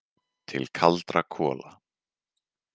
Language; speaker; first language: Icelandic; native; Icelandic